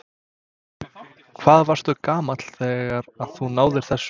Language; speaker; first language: Icelandic; non-native, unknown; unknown